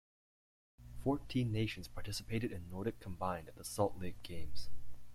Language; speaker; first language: English; native; English